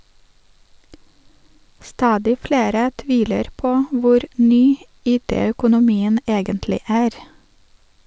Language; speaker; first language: Norwegian; non-native, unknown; Russian